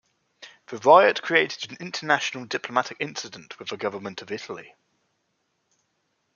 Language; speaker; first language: English; native; English